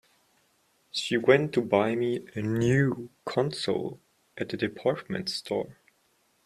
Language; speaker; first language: English; non-native, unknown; German